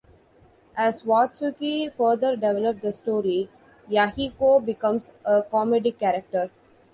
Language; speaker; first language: English; non-native, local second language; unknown